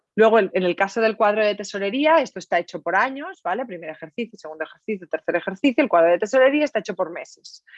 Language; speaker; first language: Spanish; native; Spanish